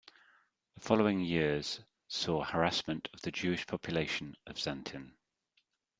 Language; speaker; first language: English; native; English